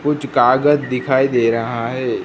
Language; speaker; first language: Hindi; non-native, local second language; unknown